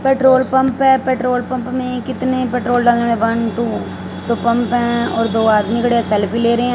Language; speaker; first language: Hindi; non-native, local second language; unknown